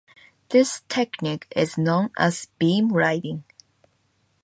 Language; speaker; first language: English; non-native, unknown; Japanese